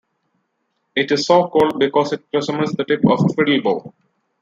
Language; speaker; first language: English; non-native, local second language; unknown